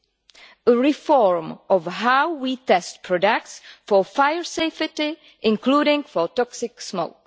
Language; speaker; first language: English; non-native, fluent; Czech